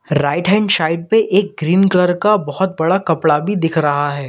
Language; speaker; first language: Hindi; native; Hindi